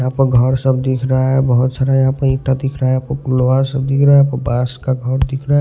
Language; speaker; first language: Hindi; non-native, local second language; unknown